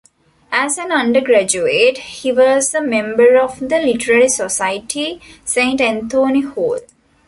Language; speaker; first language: English; non-native, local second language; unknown